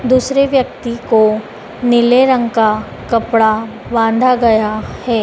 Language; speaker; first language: Hindi; native; Hindi